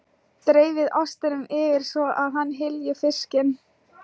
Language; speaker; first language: Icelandic; non-native, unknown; Thai